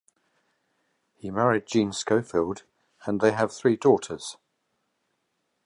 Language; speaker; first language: English; native; English